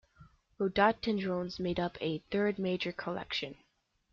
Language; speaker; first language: English; native; English